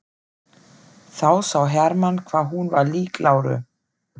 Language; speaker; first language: Icelandic; non-native, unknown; German